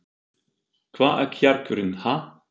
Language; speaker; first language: Icelandic; non-native, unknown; German